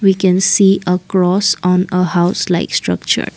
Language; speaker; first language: English; non-native, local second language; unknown